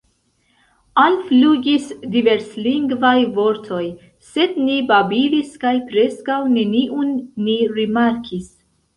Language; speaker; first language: Esperanto; non-native, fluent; Central Kurdish